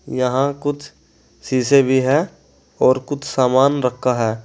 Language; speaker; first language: Hindi; native; Hindi